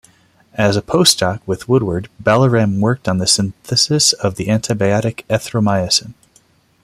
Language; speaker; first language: English; non-native, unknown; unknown